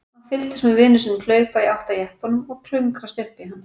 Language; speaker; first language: Icelandic; native; Icelandic